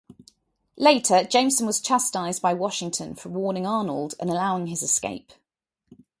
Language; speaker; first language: English; native; English